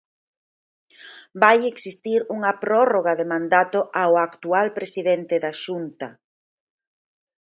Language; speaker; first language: Galician; native; Galician